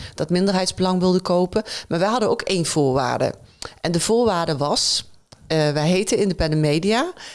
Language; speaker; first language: Dutch; native; Dutch